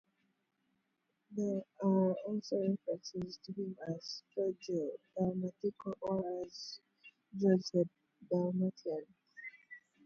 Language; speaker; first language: English; native; English